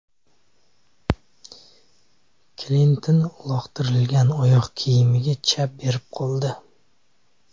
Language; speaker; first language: Uzbek; native; Uzbek